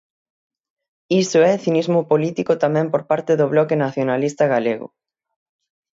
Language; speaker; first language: Galician; native; Galician